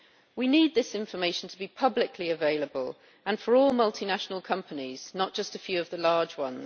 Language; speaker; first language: English; native; English